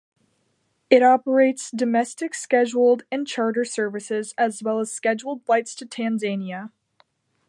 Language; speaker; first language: English; native; English